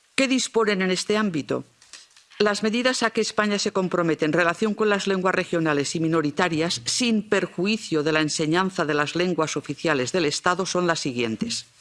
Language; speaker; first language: Spanish; non-native, local second language; Catalan